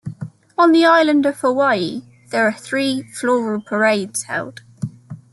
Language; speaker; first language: English; native; English